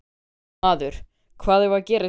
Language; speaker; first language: Icelandic; native; Icelandic